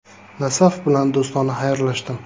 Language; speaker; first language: Uzbek; native; Uzbek